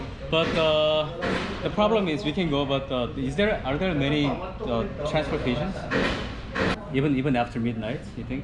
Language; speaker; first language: English; non-native, fluent; Korean